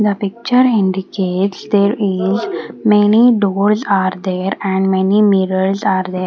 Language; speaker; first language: English; non-native, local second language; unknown